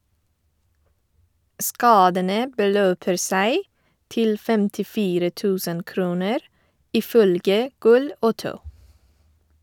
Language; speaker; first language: Norwegian; non-native, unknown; Persian